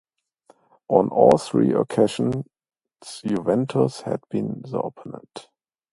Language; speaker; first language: English; non-native, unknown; German